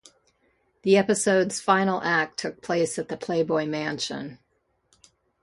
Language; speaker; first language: English; native; English